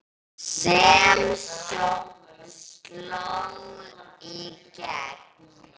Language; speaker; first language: Icelandic; native; Icelandic